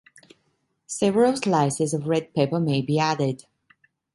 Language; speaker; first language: English; non-native, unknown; Italian